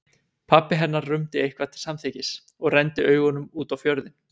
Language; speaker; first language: Icelandic; native; Icelandic